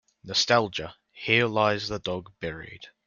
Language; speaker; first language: English; native; English